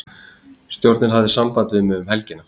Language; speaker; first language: Icelandic; native; Icelandic